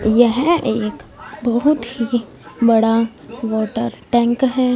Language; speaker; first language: Hindi; non-native, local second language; Punjabi